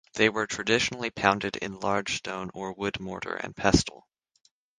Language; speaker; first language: English; native; English